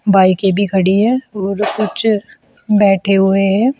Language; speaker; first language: Hindi; native; Hindi